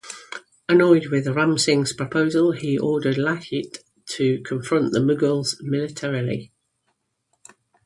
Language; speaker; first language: English; native; English